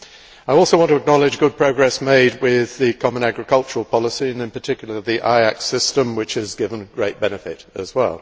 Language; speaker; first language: English; native; English